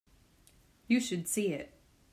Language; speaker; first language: English; native; English